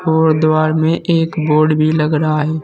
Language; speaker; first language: Hindi; native; Hindi